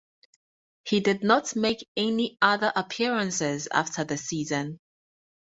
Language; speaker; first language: English; native; English